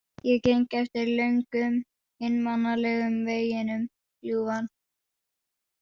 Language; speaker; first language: Icelandic; non-native, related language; Danish